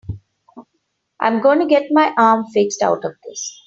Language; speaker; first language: English; non-native, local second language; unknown